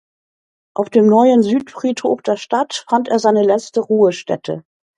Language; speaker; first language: German; native; German